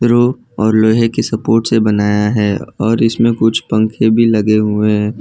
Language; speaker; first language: Hindi; non-native, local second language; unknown